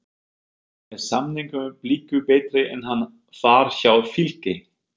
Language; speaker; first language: Icelandic; non-native, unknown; German